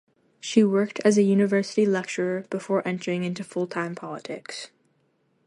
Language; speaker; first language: English; native; English